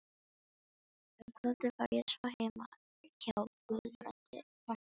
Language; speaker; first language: Icelandic; non-native, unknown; Filipino